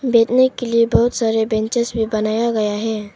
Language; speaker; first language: Hindi; non-native, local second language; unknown